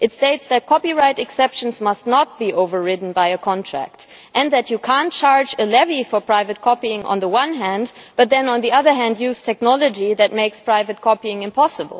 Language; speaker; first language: English; non-native, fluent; German